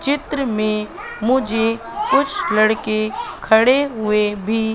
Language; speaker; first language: Hindi; native; Hindi